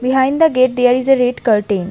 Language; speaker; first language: English; non-native, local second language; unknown